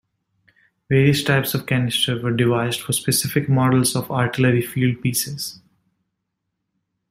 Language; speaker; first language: English; native; English